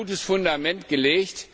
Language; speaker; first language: German; non-native, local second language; Luxembourgish